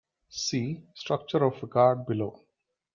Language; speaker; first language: English; non-native, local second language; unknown